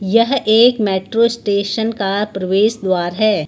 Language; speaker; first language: Hindi; native; Hindi